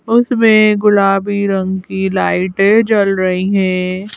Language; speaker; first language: Hindi; native; Hindi